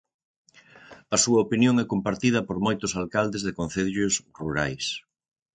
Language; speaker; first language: Galician; native; Galician